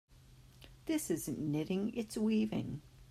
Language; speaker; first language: English; native; English